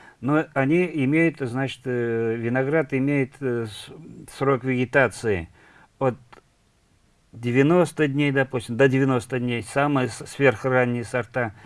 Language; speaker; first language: Russian; non-native, local second language; Tatar